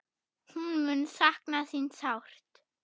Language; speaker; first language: Icelandic; non-native, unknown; German